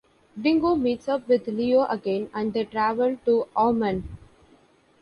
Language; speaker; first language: English; non-native, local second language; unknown